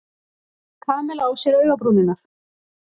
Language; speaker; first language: Icelandic; native; Icelandic